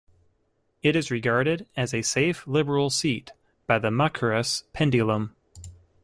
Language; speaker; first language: English; native; English